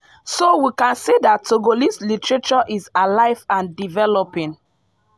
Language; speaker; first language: English; non-native, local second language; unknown